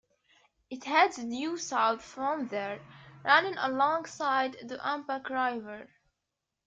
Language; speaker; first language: English; native; English